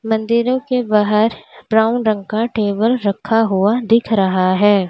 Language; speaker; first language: Hindi; native; Hindi